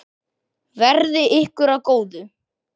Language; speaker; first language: Icelandic; native; Icelandic